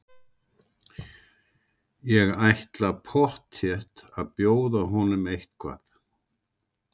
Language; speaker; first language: Icelandic; native; Icelandic